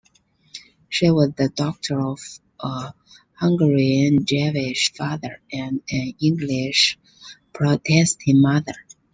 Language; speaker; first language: English; non-native, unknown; Chinese